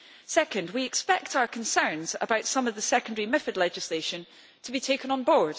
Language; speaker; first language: English; native; English